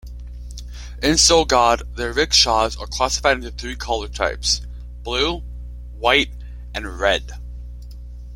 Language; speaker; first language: English; native; English